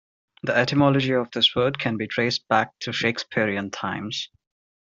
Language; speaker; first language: English; non-native, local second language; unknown